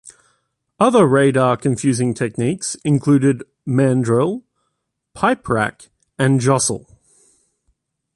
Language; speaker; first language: English; native; English